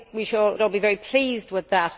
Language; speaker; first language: English; native; English